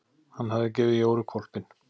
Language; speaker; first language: Icelandic; native; Icelandic